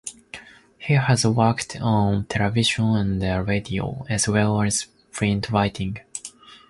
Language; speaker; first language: English; non-native, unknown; Japanese